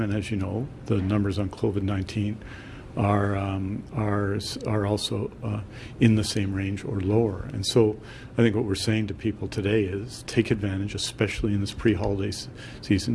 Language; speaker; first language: English; native; English